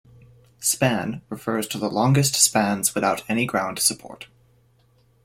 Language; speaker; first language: English; native; English